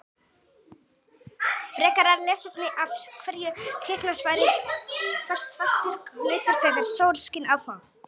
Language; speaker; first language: Icelandic; native; Icelandic